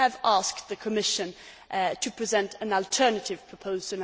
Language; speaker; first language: English; non-native, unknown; Swedish